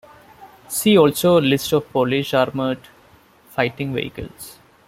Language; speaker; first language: English; non-native, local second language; Malayalam